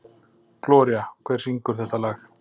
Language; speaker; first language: Icelandic; native; Icelandic